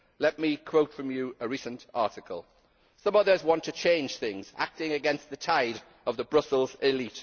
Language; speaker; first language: English; native; English